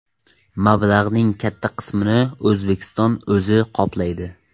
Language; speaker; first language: Uzbek; non-native, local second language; Tajik